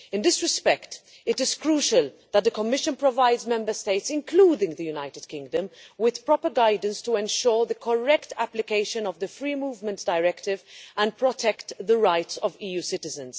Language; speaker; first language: English; non-native, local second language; Maltese